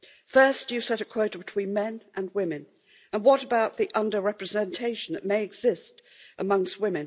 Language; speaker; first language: English; native; English